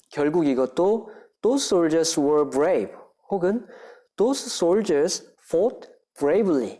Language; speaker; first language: English; non-native, fluent; Korean